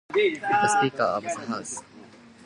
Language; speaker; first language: English; non-native, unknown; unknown